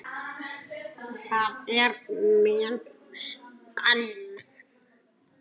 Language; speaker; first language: Icelandic; native; Icelandic